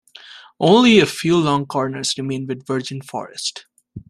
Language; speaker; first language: English; native; English